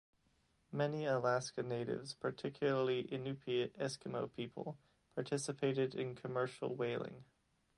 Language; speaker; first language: English; native; English